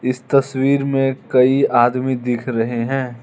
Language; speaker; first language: Hindi; non-native, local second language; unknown